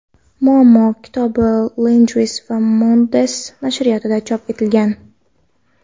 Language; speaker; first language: Uzbek; non-native, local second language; Kara-Kalpak